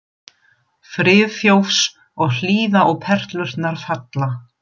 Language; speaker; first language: Icelandic; non-native, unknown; German